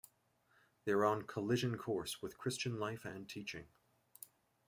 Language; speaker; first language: English; native; English